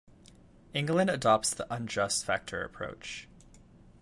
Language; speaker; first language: English; native; English